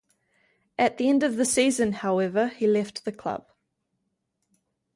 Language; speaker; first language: English; native; English